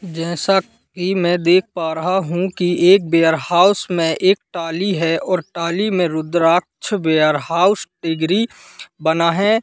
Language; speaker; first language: Hindi; native; Hindi